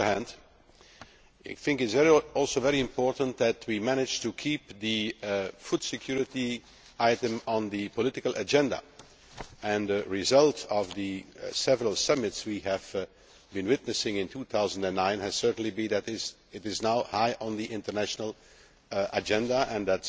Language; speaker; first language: English; non-native, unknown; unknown